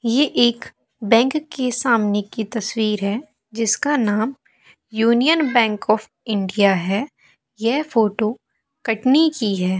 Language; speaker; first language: Hindi; native; Hindi